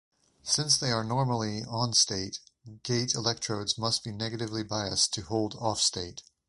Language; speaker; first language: English; native; English